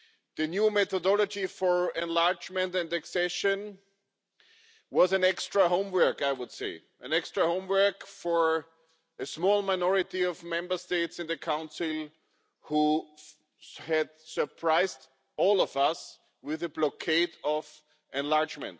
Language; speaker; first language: English; non-native, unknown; German